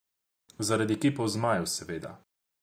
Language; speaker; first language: Slovenian; non-native, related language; Croatian